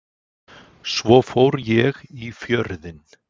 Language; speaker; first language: Icelandic; native; Icelandic